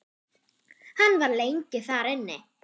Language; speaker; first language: Icelandic; non-native, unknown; German